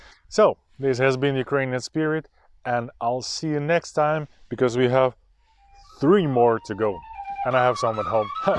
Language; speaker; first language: English; non-native, fluent; Ukrainian